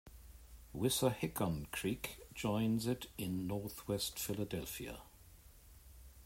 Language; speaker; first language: English; native; English